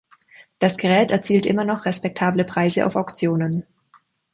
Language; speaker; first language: German; native; German